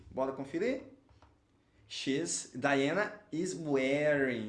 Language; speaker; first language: English; non-native, fluent; Portuguese